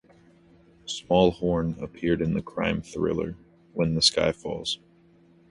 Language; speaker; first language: English; native; English